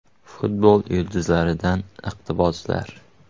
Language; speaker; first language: Uzbek; native; Uzbek